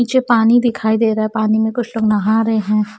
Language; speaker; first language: Hindi; native; Hindi